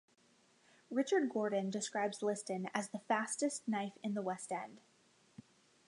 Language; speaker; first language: English; native; English